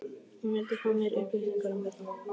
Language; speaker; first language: Icelandic; native; Icelandic